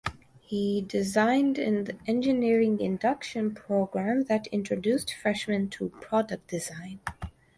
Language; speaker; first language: English; non-native, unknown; Russian